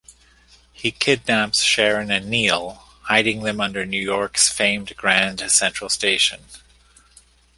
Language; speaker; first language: English; native; English